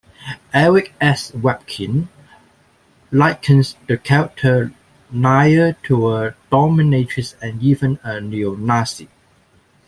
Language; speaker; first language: English; non-native, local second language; Cantonese